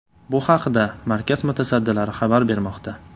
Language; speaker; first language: Uzbek; native; Uzbek